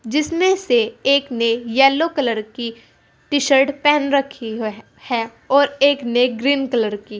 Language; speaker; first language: Hindi; native; Hindi